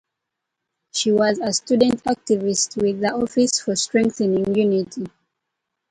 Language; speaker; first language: English; native; English